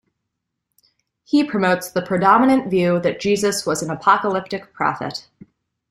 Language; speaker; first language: English; native; English